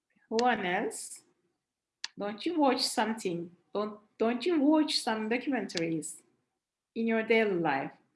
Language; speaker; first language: English; non-native, fluent; Turkish